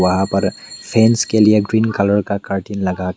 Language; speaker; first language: Hindi; non-native, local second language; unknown